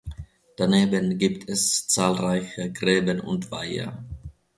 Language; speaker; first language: German; non-native, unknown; Finnish